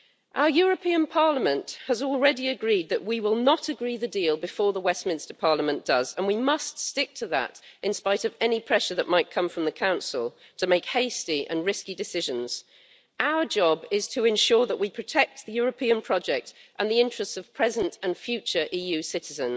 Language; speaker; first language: English; native; English